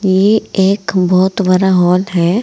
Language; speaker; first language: Hindi; native; Hindi